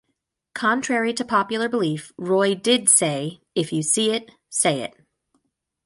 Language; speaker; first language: English; native; English